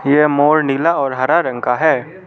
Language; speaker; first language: Hindi; non-native, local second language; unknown